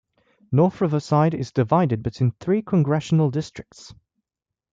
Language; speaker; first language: English; non-native, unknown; French